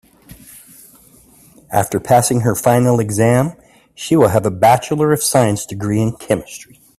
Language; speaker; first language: English; native; English